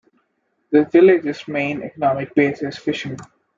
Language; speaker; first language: English; non-native, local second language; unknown